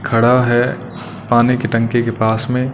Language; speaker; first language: Hindi; non-native, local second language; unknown